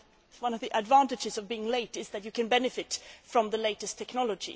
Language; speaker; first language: English; non-native, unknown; Swedish